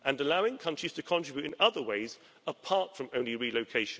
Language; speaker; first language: English; native; English